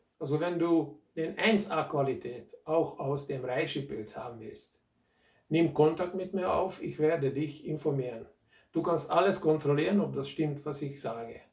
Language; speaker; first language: German; non-native, fluent; Hungarian